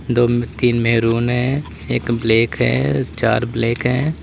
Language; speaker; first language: Hindi; native; Hindi